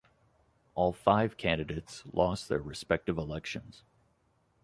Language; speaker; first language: English; native; English